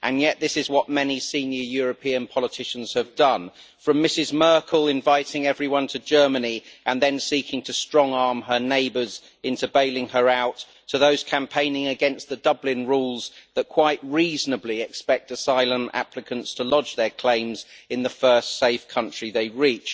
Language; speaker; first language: English; native; English